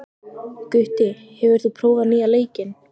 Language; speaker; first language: Icelandic; native; Icelandic